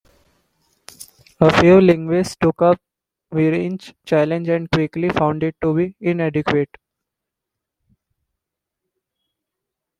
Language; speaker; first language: English; non-native, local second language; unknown